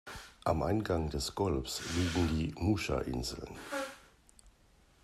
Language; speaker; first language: German; native; German